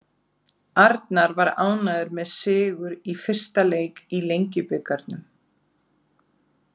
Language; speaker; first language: Icelandic; native; Icelandic